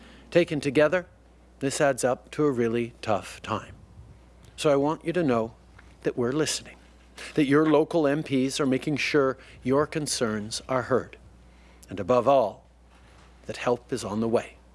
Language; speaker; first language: English; early bilingual, other home language; French